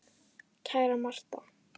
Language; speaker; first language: Icelandic; native; Icelandic